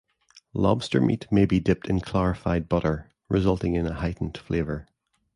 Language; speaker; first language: English; native; English